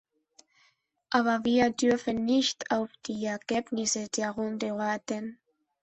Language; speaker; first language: German; non-native, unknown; Spanish